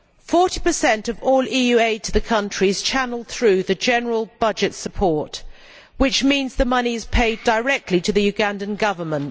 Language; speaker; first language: English; native; English